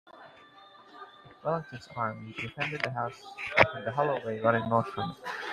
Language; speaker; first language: English; non-native, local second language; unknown